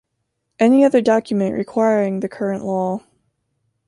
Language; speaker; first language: English; native; English